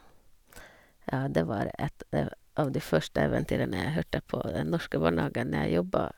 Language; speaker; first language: Norwegian; non-native, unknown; Hungarian